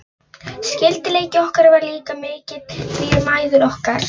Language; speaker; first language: Icelandic; non-native, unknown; Polish